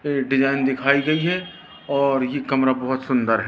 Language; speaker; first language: Hindi; native; Hindi